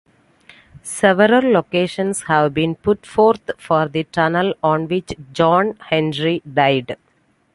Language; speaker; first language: English; non-native, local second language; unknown